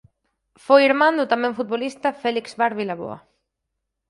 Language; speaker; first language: Galician; native; Galician